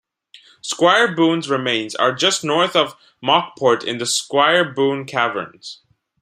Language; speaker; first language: English; non-native, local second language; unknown